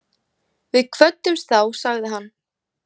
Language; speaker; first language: Icelandic; native; Icelandic